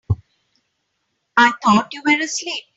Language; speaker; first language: English; non-native, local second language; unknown